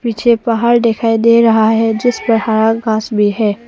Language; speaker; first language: Hindi; non-native, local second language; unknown